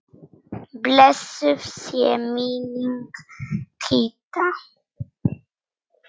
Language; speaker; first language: Icelandic; non-native, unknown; Polish